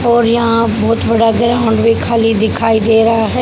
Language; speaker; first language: Hindi; native; Hindi